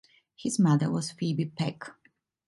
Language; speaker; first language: English; non-native, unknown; Italian